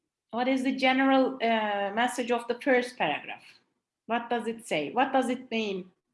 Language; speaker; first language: English; non-native, fluent; Turkish